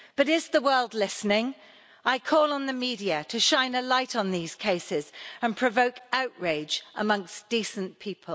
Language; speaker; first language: English; native; English